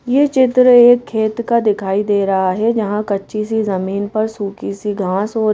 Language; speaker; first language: Hindi; native; Hindi